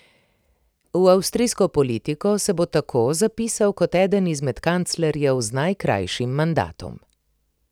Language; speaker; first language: Slovenian; native; Slovenian